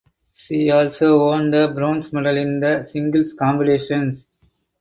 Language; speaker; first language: English; non-native, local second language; Tamil